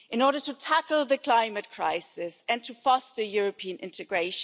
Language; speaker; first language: English; non-native, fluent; German